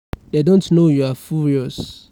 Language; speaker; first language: English; non-native, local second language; Yoruba